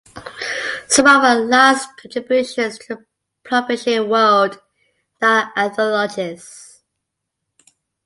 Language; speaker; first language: English; native; English